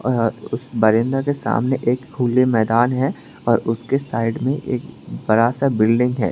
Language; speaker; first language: Hindi; non-native, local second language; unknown